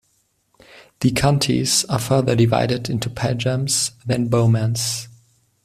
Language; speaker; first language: English; non-native, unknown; German